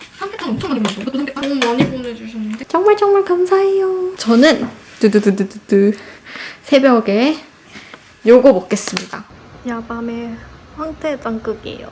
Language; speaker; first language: Korean; native; Korean